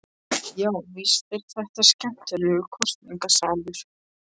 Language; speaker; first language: Icelandic; non-native, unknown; Polish